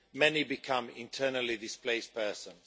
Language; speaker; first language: English; non-native, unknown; Swedish